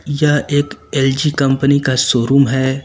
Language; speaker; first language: Hindi; native; Hindi